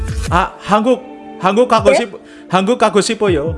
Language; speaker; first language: Korean; non-native, fluent; Indonesian